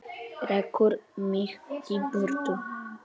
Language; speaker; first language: Icelandic; non-native, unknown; Polish